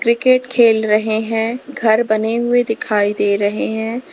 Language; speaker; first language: Hindi; native; Hindi